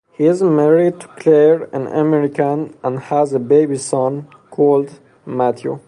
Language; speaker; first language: English; non-native, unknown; Persian